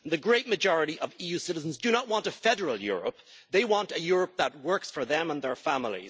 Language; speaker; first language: English; native; English